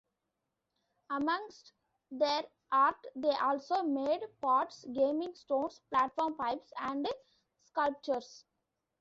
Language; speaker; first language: English; non-native, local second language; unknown